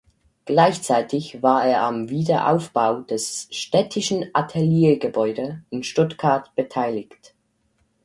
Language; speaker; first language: German; native; German